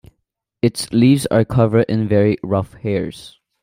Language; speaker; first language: English; non-native, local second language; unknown